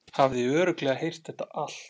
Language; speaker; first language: Icelandic; native; Icelandic